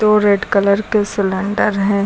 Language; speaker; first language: Hindi; native; Hindi